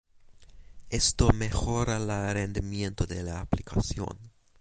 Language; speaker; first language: Spanish; non-native, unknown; English